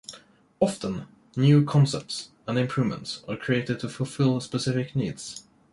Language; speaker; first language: English; non-native, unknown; Swedish